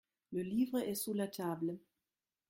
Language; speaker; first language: French; non-native, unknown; German